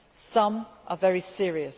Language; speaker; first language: English; native; English